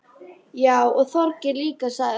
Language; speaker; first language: Icelandic; native; Icelandic